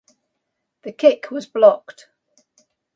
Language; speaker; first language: English; native; English